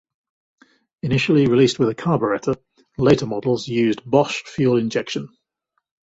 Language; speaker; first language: English; native; English